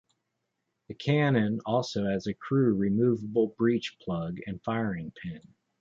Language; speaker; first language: English; native; English